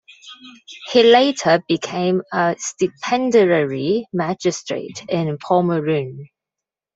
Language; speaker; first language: English; non-native, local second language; Cantonese